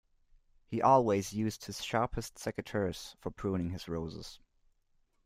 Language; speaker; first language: English; non-native, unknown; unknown